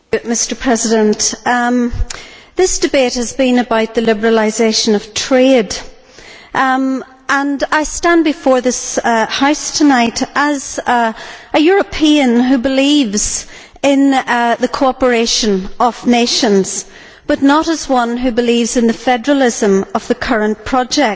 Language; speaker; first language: English; native; English